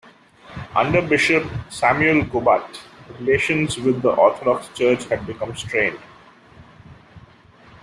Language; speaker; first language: English; non-native, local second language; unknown